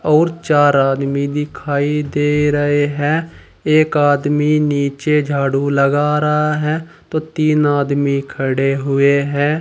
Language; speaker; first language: Hindi; native; Hindi